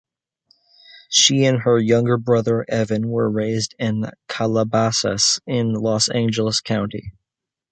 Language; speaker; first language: English; native; English